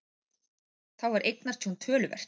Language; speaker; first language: Icelandic; native; Icelandic